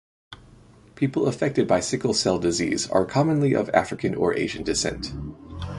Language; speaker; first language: English; native; English